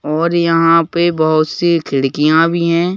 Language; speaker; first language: Hindi; native; Hindi